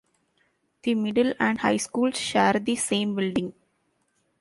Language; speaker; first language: English; non-native, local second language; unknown